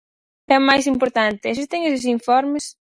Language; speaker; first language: Galician; native; Galician